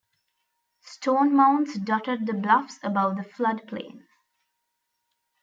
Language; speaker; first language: English; non-native, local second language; Tamil